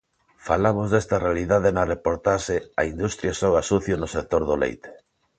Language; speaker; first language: Galician; non-native, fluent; Spanish